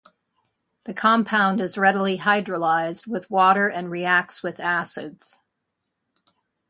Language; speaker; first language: English; native; English